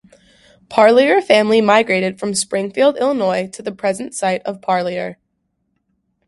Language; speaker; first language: English; native; English